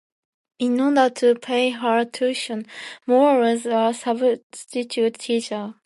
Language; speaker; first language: English; non-native, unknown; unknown